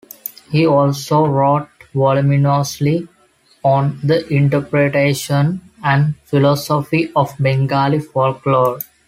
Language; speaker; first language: English; non-native, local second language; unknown